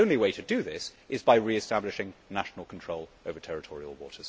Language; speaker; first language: English; native; English